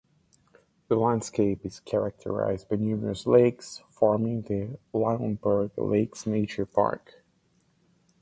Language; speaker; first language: English; non-native, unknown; Portuguese